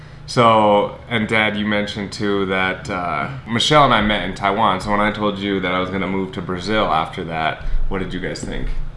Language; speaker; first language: English; native; English